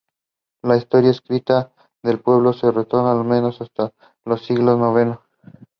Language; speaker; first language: English; non-native, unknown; Spanish